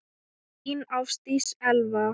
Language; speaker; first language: Icelandic; non-native, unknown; Thai